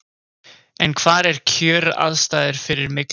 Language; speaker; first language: Icelandic; native; Icelandic